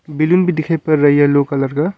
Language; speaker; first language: Hindi; non-native, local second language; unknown